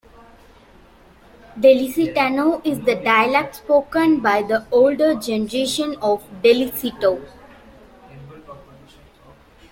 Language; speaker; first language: English; non-native, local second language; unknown